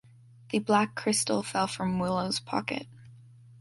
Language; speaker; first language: English; native; English